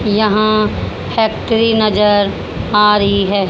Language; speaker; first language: Hindi; native; Hindi